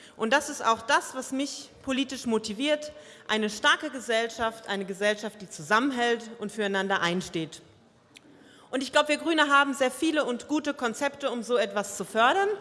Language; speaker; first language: German; early bilingual, other home language; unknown